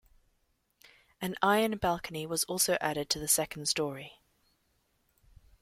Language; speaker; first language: English; native; English